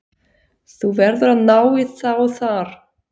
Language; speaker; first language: Icelandic; non-native, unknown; Swiss German